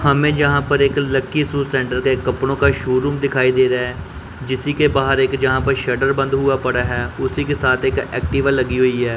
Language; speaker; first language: Hindi; non-native, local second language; Punjabi